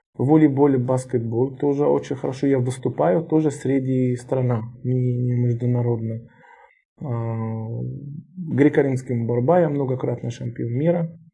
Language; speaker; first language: Russian; non-native, learner; Arabic